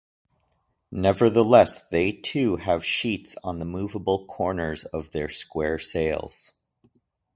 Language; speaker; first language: English; native; English